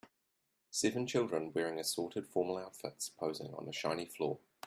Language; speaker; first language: English; native; English